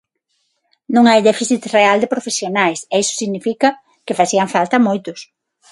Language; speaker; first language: Galician; non-native, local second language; Spanish